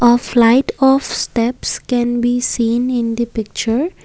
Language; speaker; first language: English; non-native, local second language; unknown